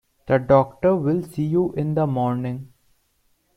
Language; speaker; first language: English; non-native, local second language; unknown